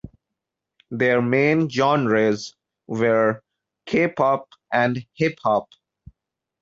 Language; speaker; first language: English; non-native, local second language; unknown